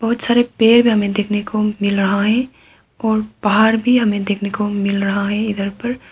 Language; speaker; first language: Hindi; non-native, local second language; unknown